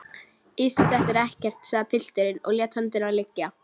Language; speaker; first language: Icelandic; native; Icelandic